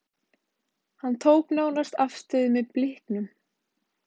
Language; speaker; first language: Icelandic; native; Icelandic